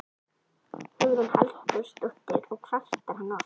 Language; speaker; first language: Icelandic; native; Icelandic